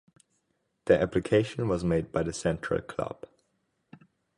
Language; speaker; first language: English; non-native, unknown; German